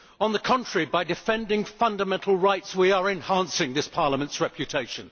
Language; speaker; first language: English; native; English